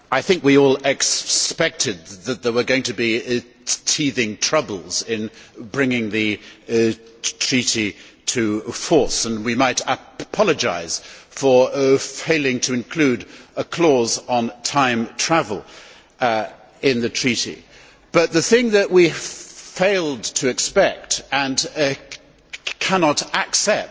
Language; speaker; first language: English; native; English